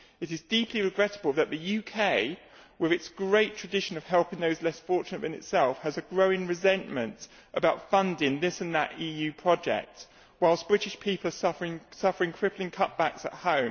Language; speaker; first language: English; native; English